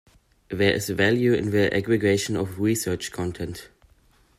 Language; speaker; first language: English; non-native, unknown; German